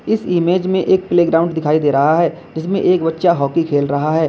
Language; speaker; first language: Hindi; native; Hindi